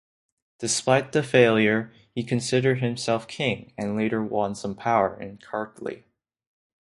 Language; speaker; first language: English; non-native, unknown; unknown